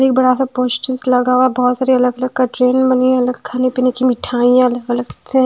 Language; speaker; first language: Hindi; non-native, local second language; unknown